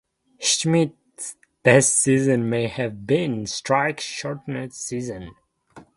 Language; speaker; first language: English; non-native, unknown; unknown